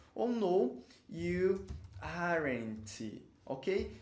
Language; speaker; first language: English; non-native, fluent; Portuguese